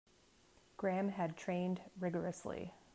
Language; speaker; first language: English; native; English